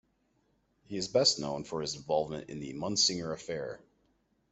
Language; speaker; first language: English; native; English